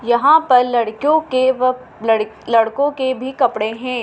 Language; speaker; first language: Hindi; native; Hindi